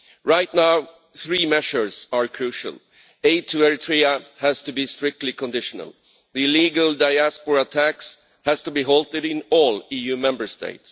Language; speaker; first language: English; non-native, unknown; Swedish